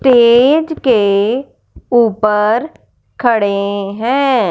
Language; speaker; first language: Hindi; non-native, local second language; Punjabi